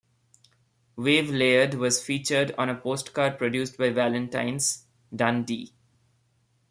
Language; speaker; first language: English; non-native, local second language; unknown